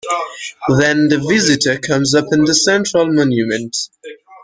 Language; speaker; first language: English; non-native, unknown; Persian